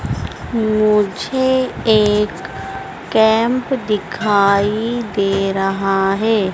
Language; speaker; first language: Hindi; native; Hindi